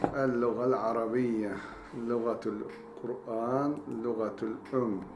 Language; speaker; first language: Arabic; non-native, fluent; Turkish